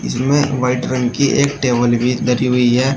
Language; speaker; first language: Hindi; native; Hindi